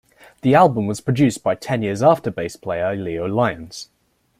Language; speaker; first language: English; native; English